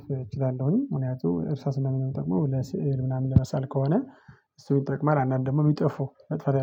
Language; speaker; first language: Amharic; non-native, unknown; Tigrinya